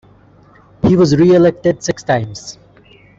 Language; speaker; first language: English; non-native, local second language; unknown